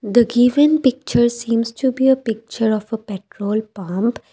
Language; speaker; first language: English; non-native, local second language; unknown